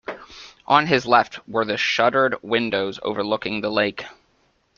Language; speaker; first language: English; native; English